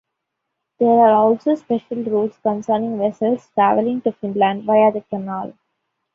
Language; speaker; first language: English; non-native, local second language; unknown